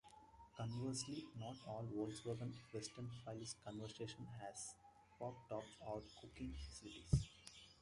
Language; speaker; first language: English; native; English